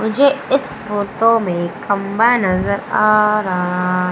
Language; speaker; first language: Hindi; native; Hindi